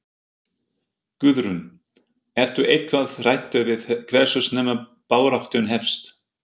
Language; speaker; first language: Icelandic; non-native, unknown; German